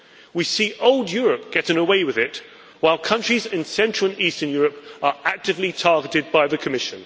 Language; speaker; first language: English; native; English